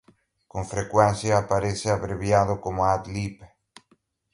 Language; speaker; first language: Galician; native; Galician